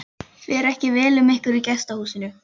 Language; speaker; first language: Icelandic; non-native, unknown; Polish